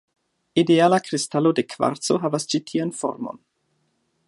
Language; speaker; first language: Esperanto; non-native, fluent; German